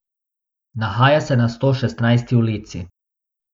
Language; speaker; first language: Slovenian; non-native, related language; Bosnian